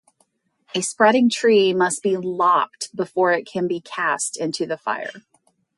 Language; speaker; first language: English; native; English